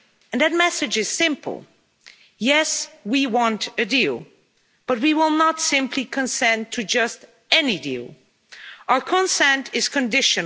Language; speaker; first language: English; non-native, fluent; Dutch